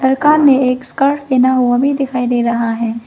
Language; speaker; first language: Hindi; non-native, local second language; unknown